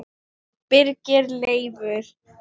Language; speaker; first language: Icelandic; non-native, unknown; Thai